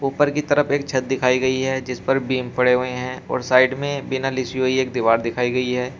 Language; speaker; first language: Hindi; native; Hindi